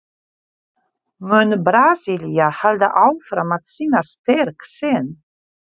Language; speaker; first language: Icelandic; non-native, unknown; Polish